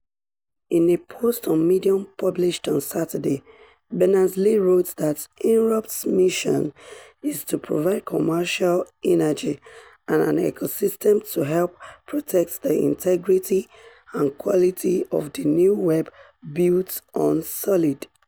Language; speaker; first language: English; non-native, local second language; Yoruba